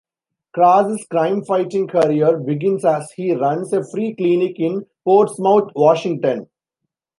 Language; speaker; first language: English; non-native, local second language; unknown